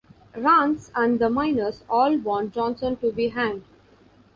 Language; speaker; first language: English; non-native, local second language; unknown